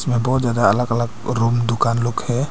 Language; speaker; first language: Hindi; non-native, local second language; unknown